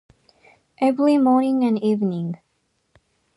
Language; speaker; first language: English; non-native, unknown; Japanese